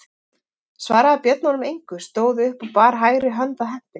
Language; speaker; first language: Icelandic; native; Icelandic